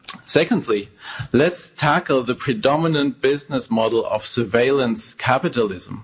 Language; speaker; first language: English; non-native, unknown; German